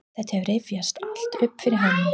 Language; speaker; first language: Icelandic; non-native, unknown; English